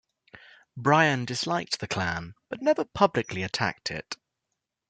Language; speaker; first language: English; native; English